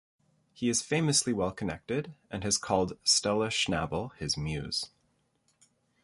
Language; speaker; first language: English; native; English